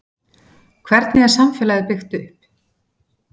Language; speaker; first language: Icelandic; native; Icelandic